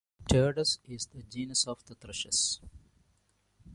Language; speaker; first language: English; non-native, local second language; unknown